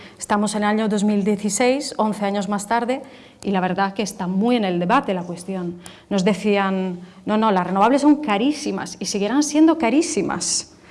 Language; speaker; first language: Spanish; non-native, related language; Italian